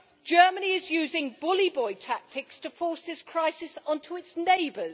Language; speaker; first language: English; native; English